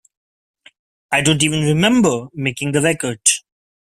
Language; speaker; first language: English; non-native, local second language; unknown